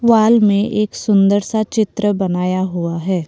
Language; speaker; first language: Hindi; non-native, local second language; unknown